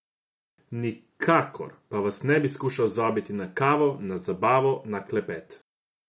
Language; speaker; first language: Slovenian; non-native, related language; Croatian